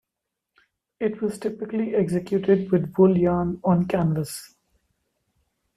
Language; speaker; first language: English; non-native, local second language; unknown